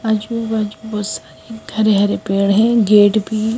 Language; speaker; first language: Hindi; non-native, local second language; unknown